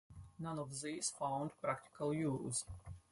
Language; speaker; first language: English; non-native, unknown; Latvian